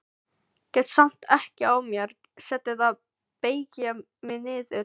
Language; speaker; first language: Icelandic; non-native, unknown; Filipino